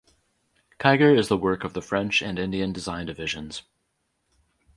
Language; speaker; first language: English; native; English